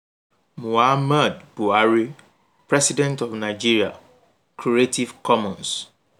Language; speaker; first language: English; non-native, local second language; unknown